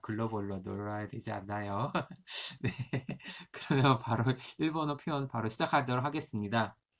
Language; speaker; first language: Korean; native; Korean